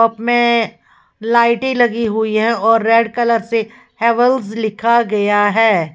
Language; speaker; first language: Hindi; native; Hindi